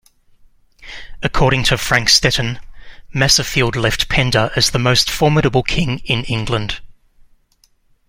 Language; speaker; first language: English; native; English